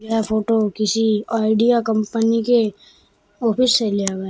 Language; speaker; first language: Hindi; native; Hindi